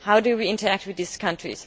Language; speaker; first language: English; non-native, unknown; German